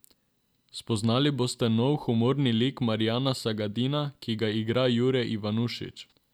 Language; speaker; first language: Slovenian; non-native, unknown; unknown